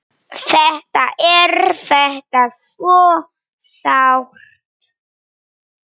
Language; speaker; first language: Icelandic; non-native, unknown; Polish